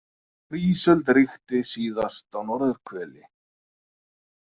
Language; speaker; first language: Icelandic; native; Icelandic